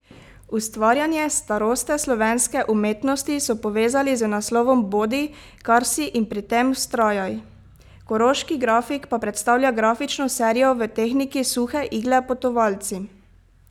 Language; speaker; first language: Slovenian; native; Slovenian